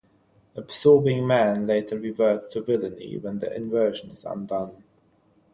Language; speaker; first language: English; non-native, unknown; German